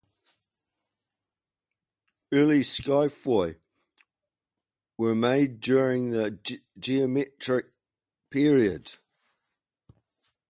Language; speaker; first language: English; native; English